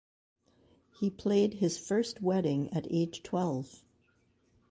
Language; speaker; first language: English; native; English